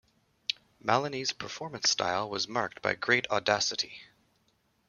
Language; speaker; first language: English; native; English